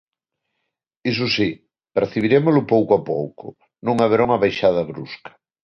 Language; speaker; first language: Galician; non-native, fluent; Spanish